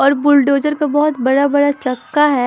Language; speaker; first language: Hindi; non-native, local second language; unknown